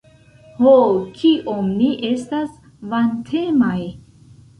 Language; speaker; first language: Esperanto; non-native, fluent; Central Kurdish